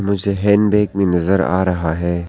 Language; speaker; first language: Hindi; non-native, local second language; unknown